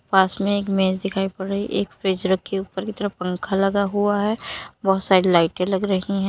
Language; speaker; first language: Hindi; native; Hindi